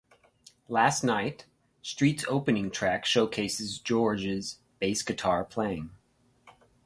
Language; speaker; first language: English; native; English